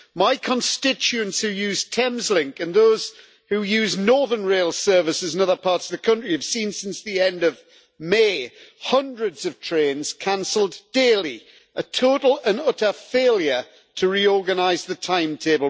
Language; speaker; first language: English; native; English